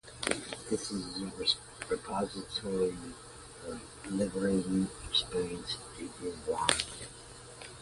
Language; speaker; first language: English; native; English